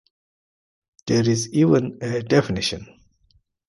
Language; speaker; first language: English; non-native, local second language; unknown